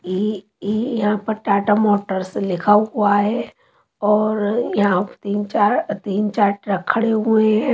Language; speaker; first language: Hindi; native; Hindi